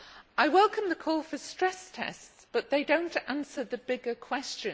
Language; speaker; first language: English; native; English